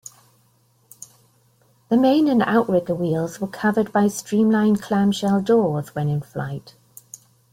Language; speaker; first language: English; native; English